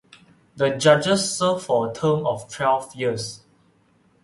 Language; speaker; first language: English; non-native, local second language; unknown